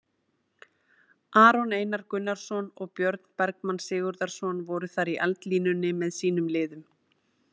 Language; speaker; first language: Icelandic; native; Icelandic